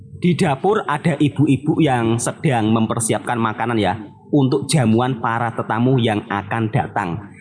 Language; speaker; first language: Indonesian; native; Indonesian